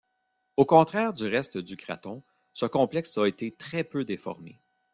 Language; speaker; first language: French; native; French